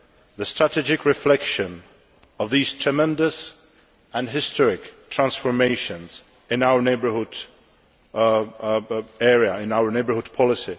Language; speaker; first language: English; non-native, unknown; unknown